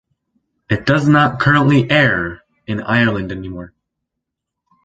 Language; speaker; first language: English; native; English